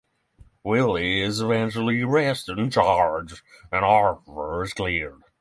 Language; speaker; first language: English; non-native, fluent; Norwegian